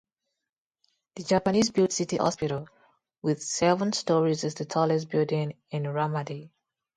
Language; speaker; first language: English; non-native, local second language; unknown